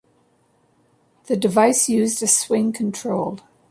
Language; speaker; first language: English; native; English